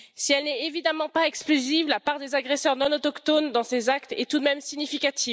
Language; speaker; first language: French; native; French